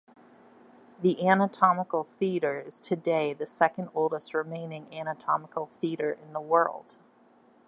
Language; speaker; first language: English; native; English